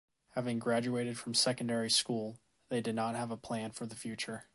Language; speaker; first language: English; native; English